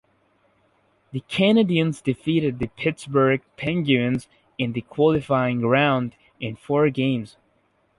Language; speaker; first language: English; non-native, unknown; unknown